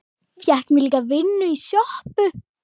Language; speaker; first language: Icelandic; native; Icelandic